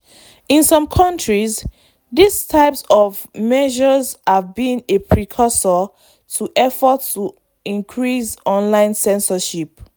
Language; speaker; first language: English; non-native, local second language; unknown